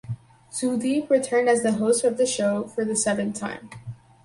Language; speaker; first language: English; native; English